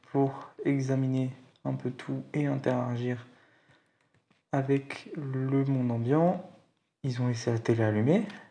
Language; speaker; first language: French; native; French